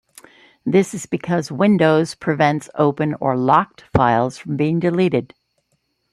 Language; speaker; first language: English; native; English